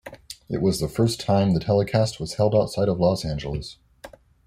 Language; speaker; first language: English; native; English